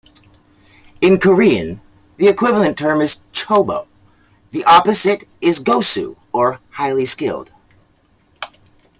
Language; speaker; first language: English; native; English